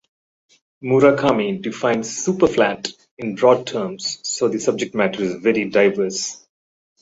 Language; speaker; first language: English; non-native, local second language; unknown